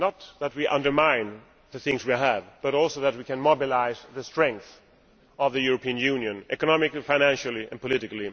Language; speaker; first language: English; non-native, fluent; Swedish